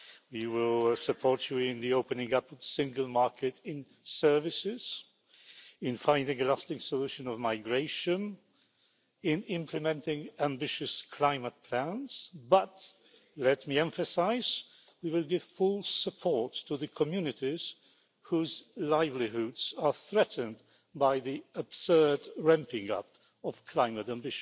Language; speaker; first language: English; non-native, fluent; Polish